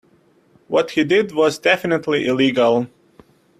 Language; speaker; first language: English; native; English